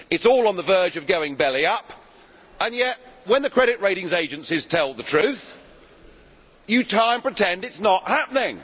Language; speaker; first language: English; native; English